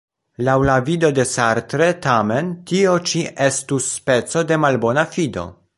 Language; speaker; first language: Esperanto; non-native, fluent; Polish